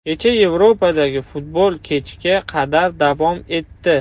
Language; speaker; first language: Uzbek; non-native, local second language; Russian